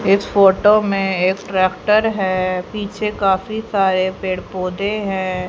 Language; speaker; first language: Hindi; native; Hindi